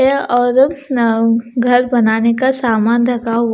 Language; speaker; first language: Hindi; non-native, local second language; Punjabi